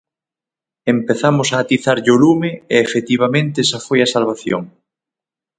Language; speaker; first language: Galician; native; Galician